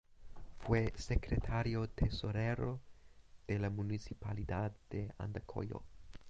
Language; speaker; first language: Spanish; non-native, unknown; English